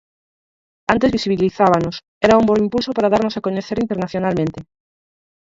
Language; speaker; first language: Galician; native; Galician